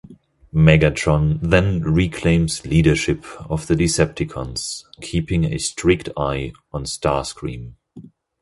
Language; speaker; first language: English; non-native, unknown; German